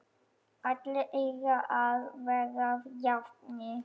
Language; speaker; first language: Icelandic; non-native, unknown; German